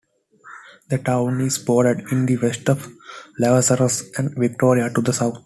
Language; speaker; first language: English; non-native, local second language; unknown